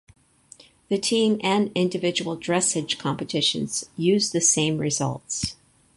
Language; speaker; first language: English; native; English